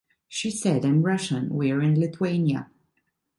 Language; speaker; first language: English; non-native, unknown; Italian